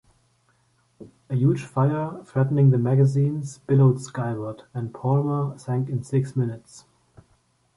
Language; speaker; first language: English; non-native, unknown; German